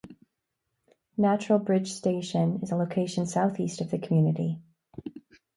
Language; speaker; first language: English; native; English